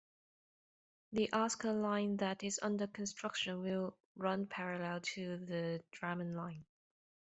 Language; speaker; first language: English; non-native, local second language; Cantonese